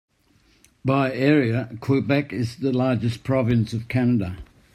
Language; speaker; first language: English; native; English